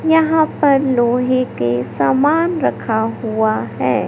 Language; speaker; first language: Hindi; native; Hindi